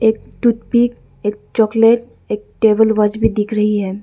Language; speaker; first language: Hindi; non-native, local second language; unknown